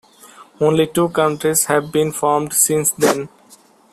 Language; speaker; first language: English; non-native, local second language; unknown